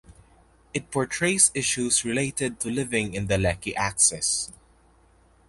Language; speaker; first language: English; non-native, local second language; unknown